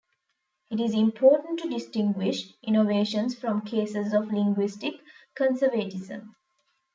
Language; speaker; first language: English; non-native, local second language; Tamil